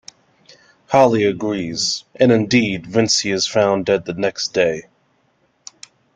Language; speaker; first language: English; native; English